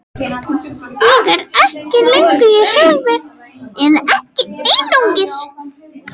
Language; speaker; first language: Icelandic; non-native, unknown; French